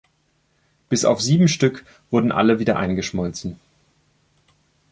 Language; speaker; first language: German; native; German